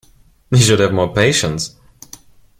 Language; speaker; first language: English; non-native, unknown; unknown